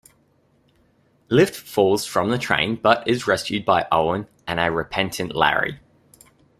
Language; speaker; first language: English; native; English